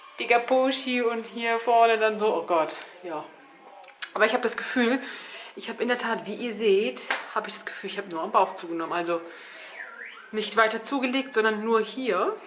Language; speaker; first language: German; early bilingual, other home language; Turkish